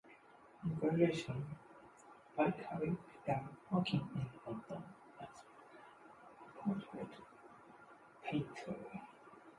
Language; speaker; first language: English; non-native, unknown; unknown